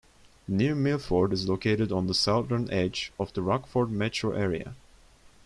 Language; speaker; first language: English; non-native, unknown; Turkish